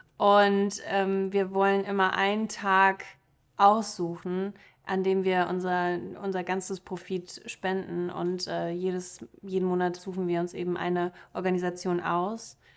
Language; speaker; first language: German; early bilingual, other home language; Russian